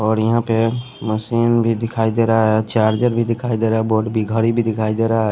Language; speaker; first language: Hindi; non-native, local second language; Bhojpuri